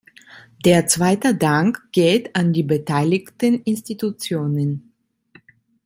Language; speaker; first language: German; non-native, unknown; Italian